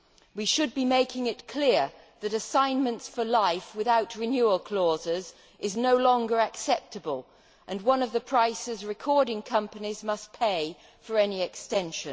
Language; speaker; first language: English; native; English